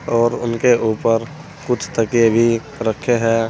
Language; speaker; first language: Hindi; native; Hindi